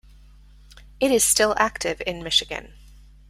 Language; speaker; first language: English; native; English